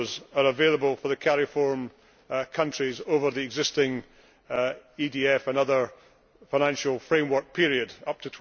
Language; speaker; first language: English; native; English